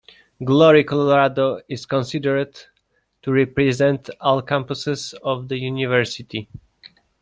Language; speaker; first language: English; non-native, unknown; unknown